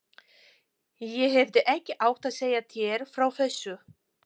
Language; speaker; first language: Icelandic; non-native, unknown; Polish